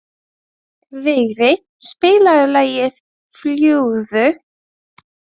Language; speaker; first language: Icelandic; non-native, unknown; Latvian